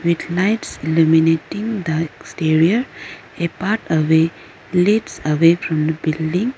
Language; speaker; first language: English; non-native, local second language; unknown